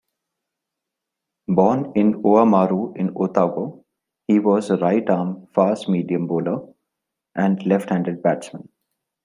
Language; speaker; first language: English; non-native, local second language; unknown